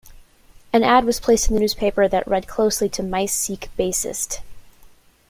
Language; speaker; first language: English; native; English